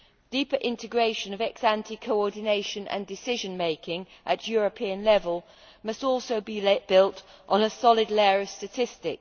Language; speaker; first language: English; native; English